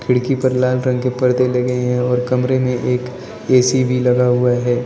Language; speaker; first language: Hindi; non-native, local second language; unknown